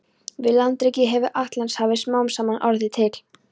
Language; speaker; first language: Icelandic; non-native, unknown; Polish